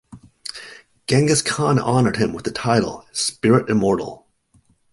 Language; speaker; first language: English; native; English